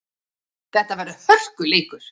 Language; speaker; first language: Icelandic; native; Icelandic